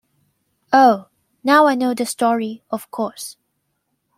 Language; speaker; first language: English; non-native, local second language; Cantonese